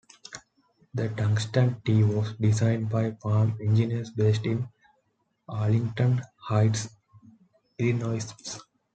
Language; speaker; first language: English; non-native, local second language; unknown